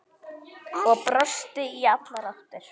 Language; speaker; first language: Icelandic; native; Icelandic